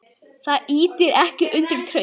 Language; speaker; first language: Icelandic; native; Icelandic